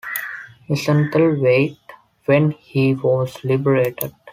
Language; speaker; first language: English; non-native, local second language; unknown